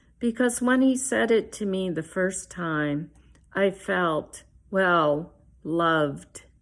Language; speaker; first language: English; early bilingual, other home language; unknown